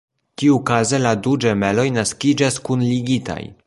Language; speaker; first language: Esperanto; non-native, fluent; Polish